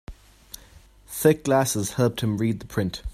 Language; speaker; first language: English; native; English